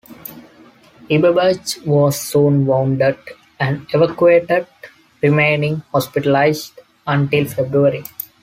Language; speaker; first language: English; non-native, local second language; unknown